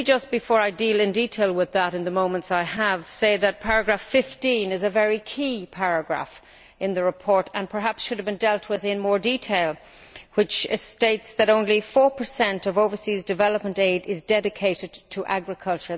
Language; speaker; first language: English; native; English